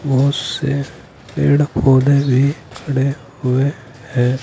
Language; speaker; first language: Hindi; native; Hindi